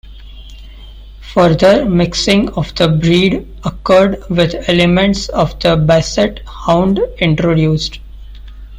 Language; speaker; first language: English; non-native, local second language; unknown